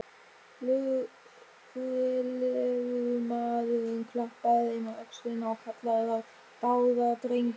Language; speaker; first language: Icelandic; non-native, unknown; German